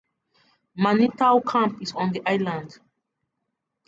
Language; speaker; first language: English; non-native, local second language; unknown